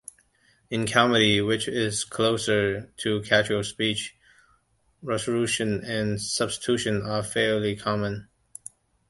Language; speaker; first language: English; non-native, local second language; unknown